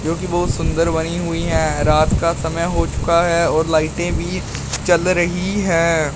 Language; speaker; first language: Hindi; native; Hindi